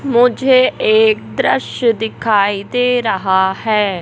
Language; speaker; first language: Hindi; native; Hindi